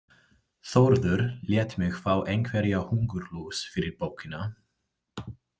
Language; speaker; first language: Icelandic; non-native, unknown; English